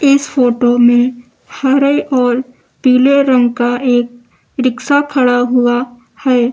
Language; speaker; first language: Hindi; native; Hindi